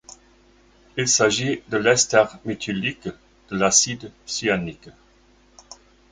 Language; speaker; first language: French; non-native, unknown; German